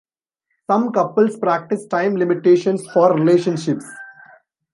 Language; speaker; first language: English; non-native, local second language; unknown